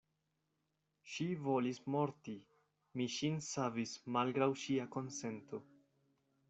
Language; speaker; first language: Esperanto; non-native, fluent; Spanish